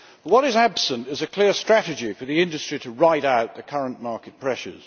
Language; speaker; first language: English; native; English